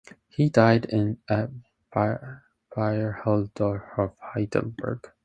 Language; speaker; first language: English; native; English